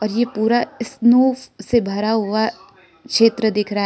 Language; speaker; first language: Hindi; non-native, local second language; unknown